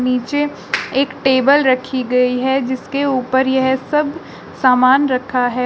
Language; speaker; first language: Hindi; native; Hindi